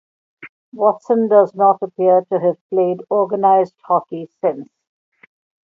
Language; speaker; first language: English; non-native, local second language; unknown